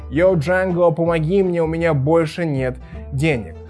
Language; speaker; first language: Russian; native; Russian